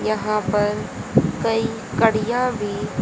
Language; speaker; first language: Hindi; native; Hindi